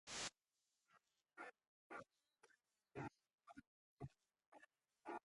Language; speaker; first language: English; non-native, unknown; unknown